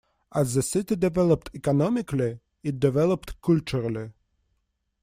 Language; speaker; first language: English; non-native, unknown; Russian